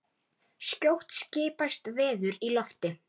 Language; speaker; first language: Icelandic; native; Icelandic